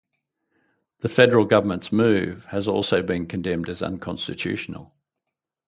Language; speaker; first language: English; native; English